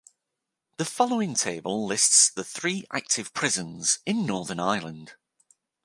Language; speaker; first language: English; native; English